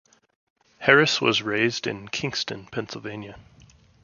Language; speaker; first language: English; native; English